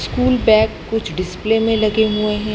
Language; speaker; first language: Hindi; native; Hindi